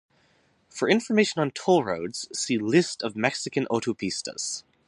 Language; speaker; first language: English; native; English